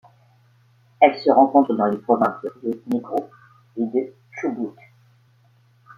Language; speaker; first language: French; native; French